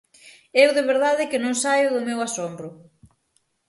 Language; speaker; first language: Galician; native; Galician